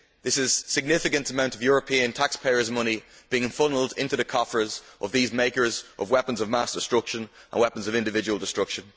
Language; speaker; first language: English; native; English